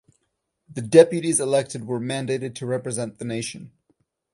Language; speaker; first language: English; non-native, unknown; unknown